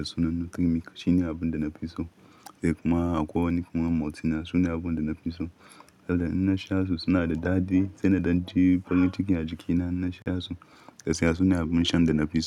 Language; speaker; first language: Hausa; non-native, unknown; Yoruba